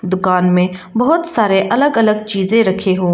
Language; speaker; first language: Hindi; non-native, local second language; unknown